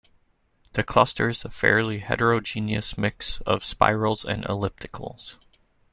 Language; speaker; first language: English; native; English